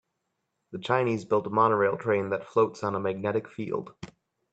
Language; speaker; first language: English; native; English